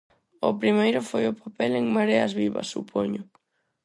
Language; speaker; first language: Galician; non-native, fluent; Spanish